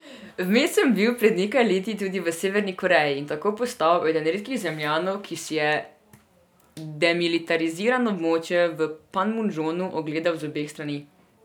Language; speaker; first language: Slovenian; non-native, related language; Serbian